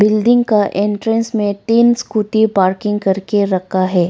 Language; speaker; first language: Hindi; non-native, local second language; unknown